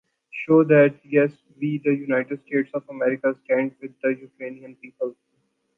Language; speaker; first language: English; non-native, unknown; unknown